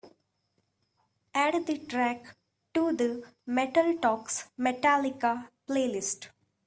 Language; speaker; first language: English; non-native, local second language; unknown